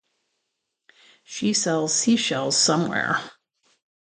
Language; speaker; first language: English; native; English